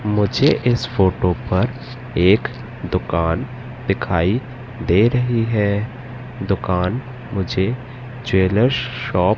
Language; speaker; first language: Hindi; native; Hindi